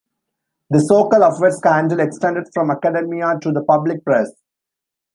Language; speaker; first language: English; non-native, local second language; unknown